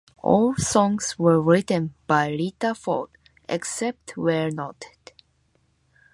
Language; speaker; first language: English; non-native, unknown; Japanese